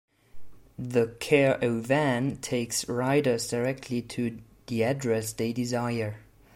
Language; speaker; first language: English; non-native, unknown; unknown